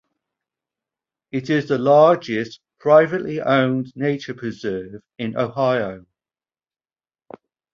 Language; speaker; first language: English; native; English